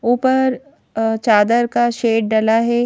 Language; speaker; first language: Hindi; native; Hindi